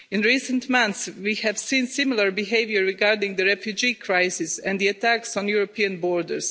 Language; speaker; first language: English; non-native, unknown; Croatian